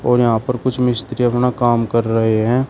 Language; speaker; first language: Hindi; native; Hindi